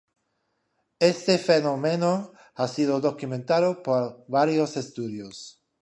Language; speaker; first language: Spanish; non-native, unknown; English